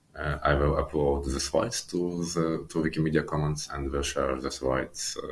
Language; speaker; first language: English; non-native, fluent; Ukrainian